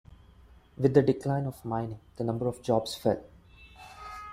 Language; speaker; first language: English; non-native, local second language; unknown